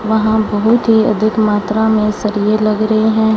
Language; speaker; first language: Hindi; non-native, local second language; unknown